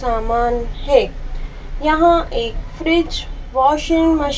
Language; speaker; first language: Hindi; native; Hindi